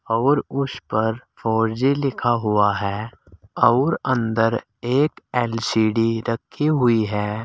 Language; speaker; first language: Hindi; native; Hindi